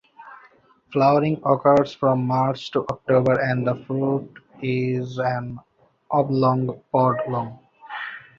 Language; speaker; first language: English; non-native, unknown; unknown